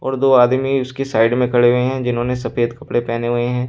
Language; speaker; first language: Hindi; native; Hindi